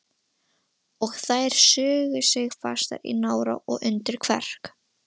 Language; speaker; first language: Icelandic; non-native, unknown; Russian